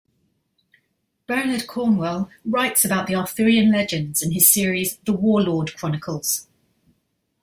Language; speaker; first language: English; native; English